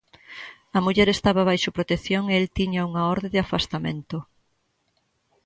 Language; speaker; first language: Galician; native; Galician